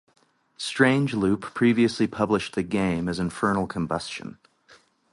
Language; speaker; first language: English; native; English